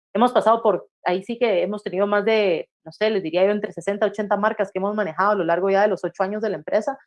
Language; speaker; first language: Spanish; native; Spanish